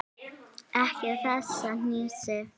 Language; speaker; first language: Icelandic; native; Icelandic